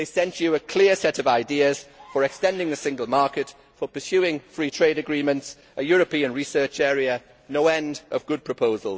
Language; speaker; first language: English; native; English